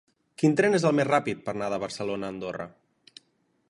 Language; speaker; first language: Catalan; native; Catalan